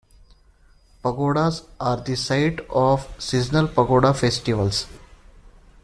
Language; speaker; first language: English; non-native, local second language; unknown